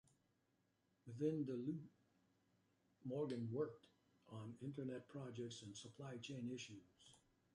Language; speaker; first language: English; native; English